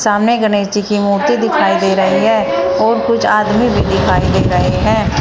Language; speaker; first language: Hindi; native; Hindi